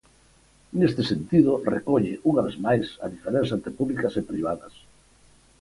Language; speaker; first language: Galician; native; Galician